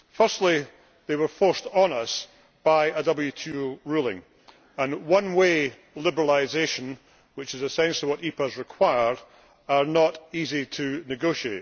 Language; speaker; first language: English; native; English